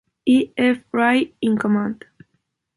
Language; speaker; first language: English; non-native, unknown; Spanish